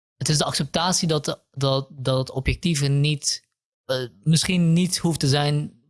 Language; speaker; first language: Dutch; early bilingual, other home language; Kurdish